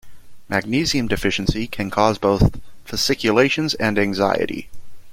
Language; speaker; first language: English; native; English